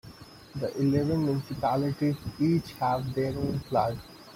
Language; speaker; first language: English; non-native, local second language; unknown